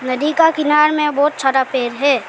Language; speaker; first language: Hindi; non-native, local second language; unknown